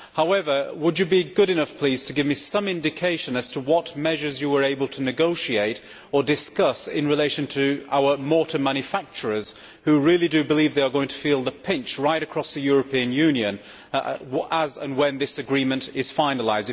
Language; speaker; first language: English; native; English